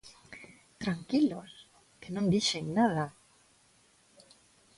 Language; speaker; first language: Galician; non-native, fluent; Spanish